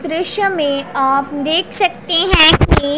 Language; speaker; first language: Hindi; non-native, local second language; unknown